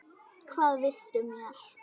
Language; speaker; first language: Icelandic; native; Icelandic